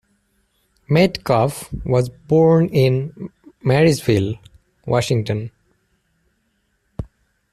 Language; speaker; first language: English; native; English